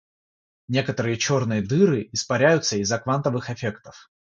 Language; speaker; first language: Russian; non-native, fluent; Georgian